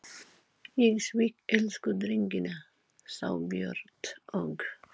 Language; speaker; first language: Icelandic; non-native, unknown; Filipino